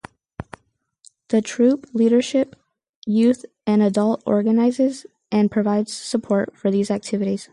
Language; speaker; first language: English; native; English